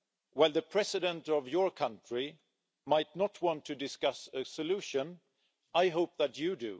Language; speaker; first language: English; non-native, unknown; Swedish